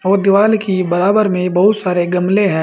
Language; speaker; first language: Hindi; native; Hindi